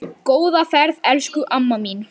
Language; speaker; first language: Icelandic; native; Icelandic